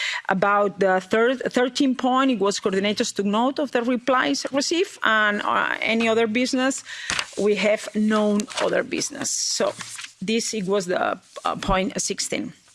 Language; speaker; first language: English; non-native, fluent; Catalan